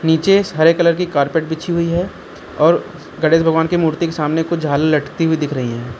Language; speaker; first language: Hindi; native; Hindi